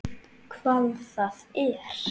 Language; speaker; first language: Icelandic; native; Icelandic